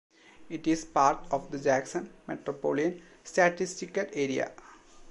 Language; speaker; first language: English; non-native, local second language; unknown